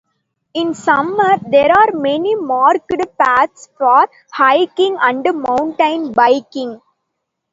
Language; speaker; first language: English; non-native, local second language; Tamil